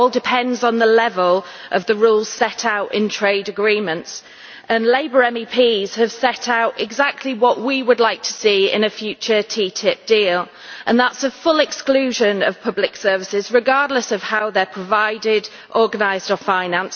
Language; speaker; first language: English; native; English